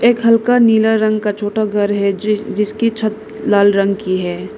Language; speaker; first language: Hindi; non-native, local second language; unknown